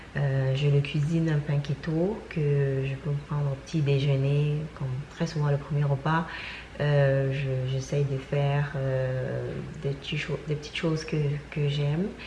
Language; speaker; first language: French; non-native, local second language; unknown